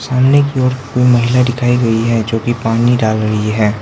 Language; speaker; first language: Hindi; non-native, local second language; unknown